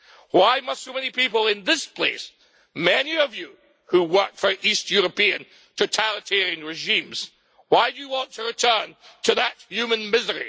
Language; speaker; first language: English; native; English